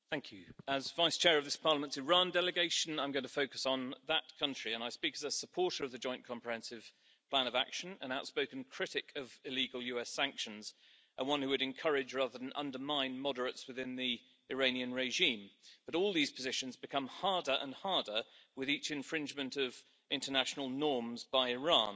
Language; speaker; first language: English; native; English